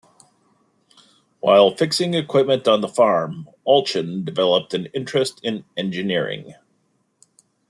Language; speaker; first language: English; native; English